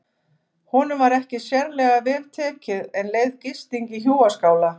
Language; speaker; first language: Icelandic; native; Icelandic